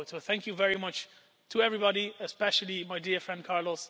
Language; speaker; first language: English; non-native, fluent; Dutch